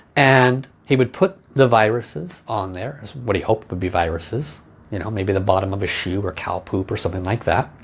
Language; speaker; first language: English; native; English